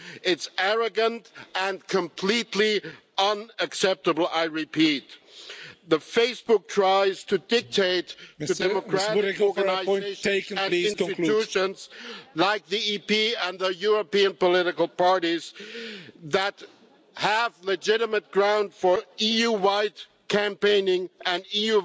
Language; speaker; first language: English; non-native, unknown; German